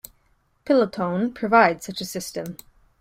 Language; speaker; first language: English; native; English